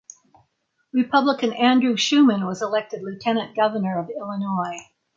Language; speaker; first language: English; native; English